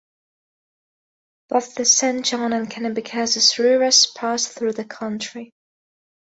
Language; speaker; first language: English; non-native, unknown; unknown